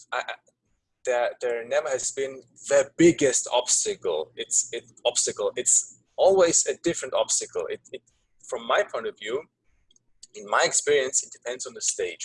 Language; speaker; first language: English; non-native, fluent; German